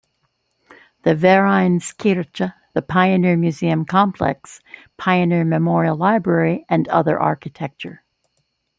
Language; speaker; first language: English; native; English